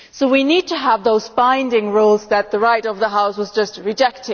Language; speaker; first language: English; non-native, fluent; German